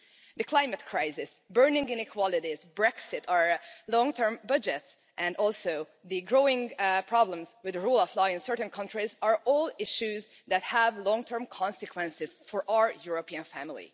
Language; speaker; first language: English; non-native, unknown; Hungarian